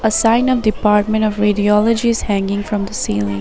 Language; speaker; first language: English; non-native, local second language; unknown